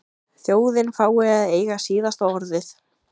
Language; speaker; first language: Icelandic; native; Icelandic